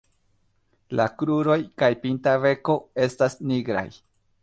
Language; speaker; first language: Esperanto; non-native, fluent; Spanish